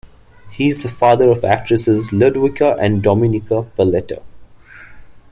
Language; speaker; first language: English; non-native, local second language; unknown